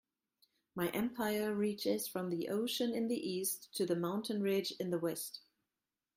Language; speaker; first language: English; non-native, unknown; German